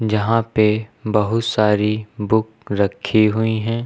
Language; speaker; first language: Hindi; native; Hindi